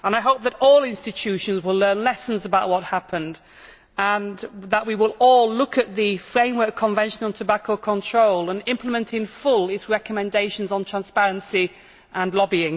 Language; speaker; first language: English; native; English